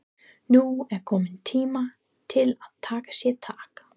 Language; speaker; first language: Icelandic; non-native, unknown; English